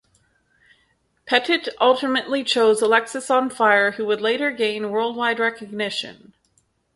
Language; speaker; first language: English; native; English